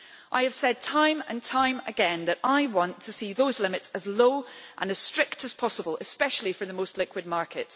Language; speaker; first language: English; native; English